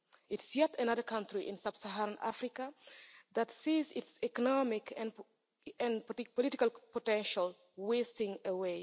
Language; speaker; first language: English; non-native, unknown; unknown